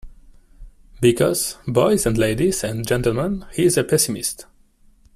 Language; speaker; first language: English; non-native, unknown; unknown